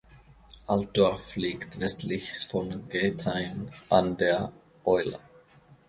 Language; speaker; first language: German; non-native, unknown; Finnish